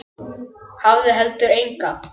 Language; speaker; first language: Icelandic; native; Icelandic